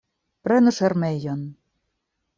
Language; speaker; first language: Esperanto; non-native, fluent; Russian